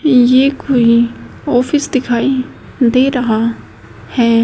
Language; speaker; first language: Hindi; native; Hindi